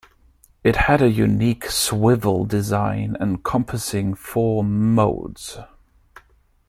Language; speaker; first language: English; non-native, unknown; German